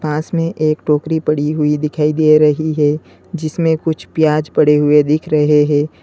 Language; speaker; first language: Hindi; native; Hindi